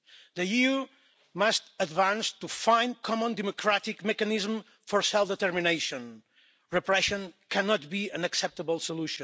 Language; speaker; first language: English; non-native, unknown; Catalan